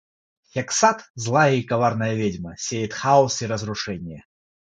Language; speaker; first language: Russian; non-native, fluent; Georgian